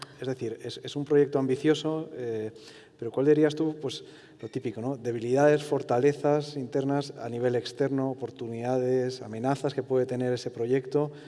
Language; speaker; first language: Spanish; non-native, related language; Italian